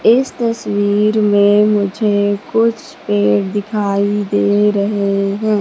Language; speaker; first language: Hindi; native; Hindi